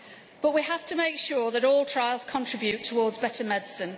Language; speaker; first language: English; native; English